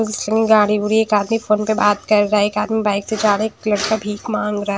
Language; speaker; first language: Hindi; non-native, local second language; Punjabi